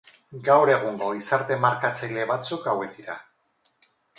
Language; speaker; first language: Basque; non-native, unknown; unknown